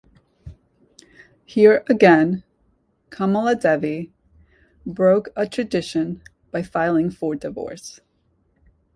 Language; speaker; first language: English; native; English